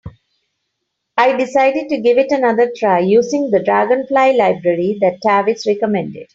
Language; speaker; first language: English; non-native, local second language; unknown